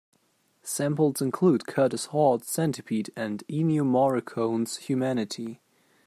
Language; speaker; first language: English; non-native, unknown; German